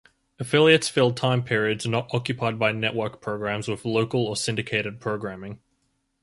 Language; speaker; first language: English; native; English